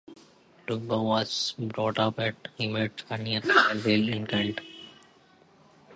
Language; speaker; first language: English; non-native, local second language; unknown